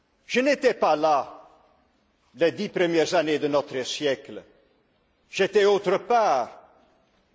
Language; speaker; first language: French; non-native, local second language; Dutch